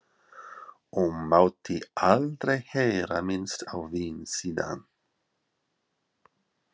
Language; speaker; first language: Icelandic; non-native, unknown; English